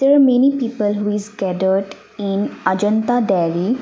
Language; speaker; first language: English; non-native, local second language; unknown